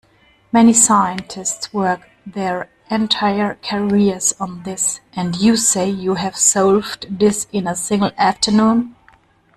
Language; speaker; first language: English; non-native, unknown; German